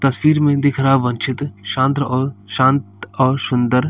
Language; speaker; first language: Hindi; native; Hindi